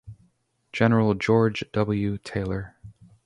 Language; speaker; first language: English; native; English